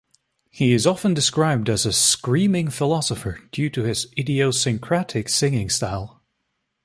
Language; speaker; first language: English; native; English